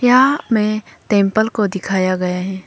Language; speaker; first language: Hindi; non-native, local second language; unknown